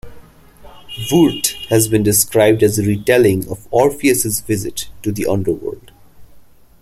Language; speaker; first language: English; non-native, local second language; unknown